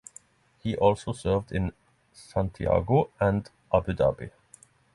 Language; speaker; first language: English; non-native, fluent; Norwegian